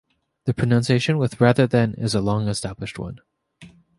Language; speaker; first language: English; native; English